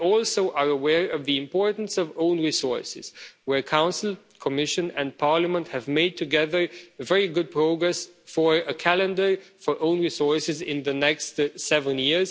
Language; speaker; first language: English; non-native, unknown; Romanian